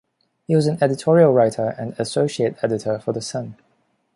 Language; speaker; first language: English; non-native, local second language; Cantonese